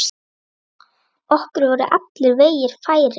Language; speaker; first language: Icelandic; native; Icelandic